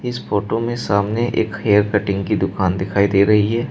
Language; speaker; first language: Hindi; native; Hindi